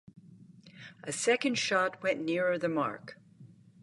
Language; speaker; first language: English; native; English